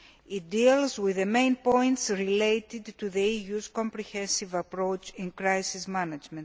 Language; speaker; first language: English; non-native, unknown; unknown